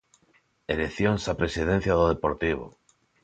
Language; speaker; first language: Galician; non-native, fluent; Spanish